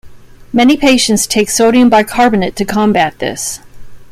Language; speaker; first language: English; native; English